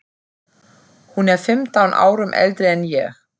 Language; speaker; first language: Icelandic; non-native, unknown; German